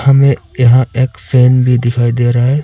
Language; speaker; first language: Hindi; non-native, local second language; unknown